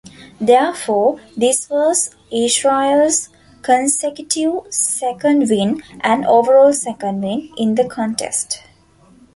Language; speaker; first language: English; non-native, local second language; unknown